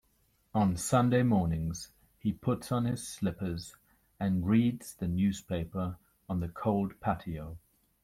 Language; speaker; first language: English; native; English